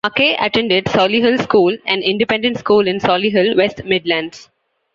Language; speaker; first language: English; non-native, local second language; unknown